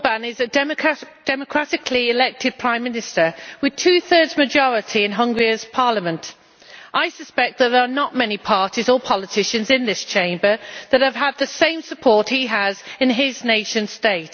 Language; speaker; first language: English; native; English